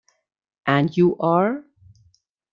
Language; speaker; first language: English; non-native, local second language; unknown